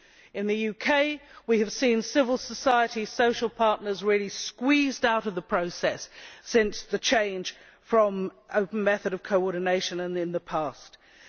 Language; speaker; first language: English; native; English